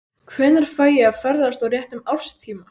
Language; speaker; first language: Icelandic; native; Icelandic